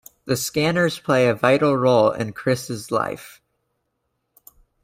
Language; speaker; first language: English; native; English